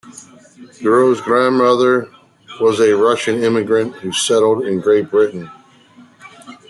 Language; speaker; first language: English; native; English